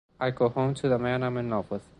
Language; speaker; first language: English; non-native, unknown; Spanish